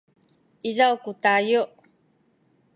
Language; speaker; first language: Sakizaya; non-native, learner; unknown